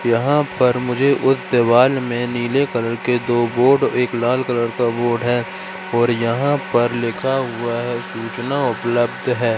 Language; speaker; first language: Hindi; native; Hindi